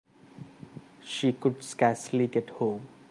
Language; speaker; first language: English; non-native, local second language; Malayalam